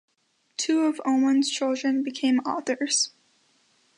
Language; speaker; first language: English; native; English